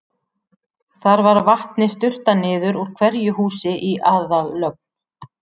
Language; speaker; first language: Icelandic; native; Icelandic